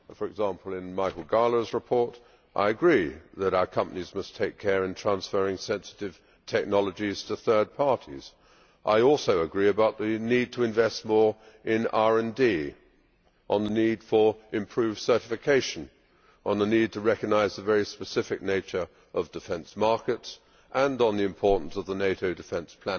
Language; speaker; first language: English; native; English